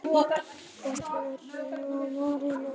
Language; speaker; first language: Icelandic; native; Icelandic